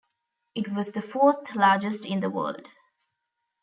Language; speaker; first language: English; non-native, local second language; Tamil